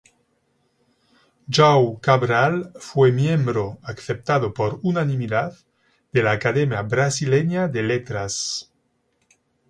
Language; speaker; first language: Spanish; non-native, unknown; French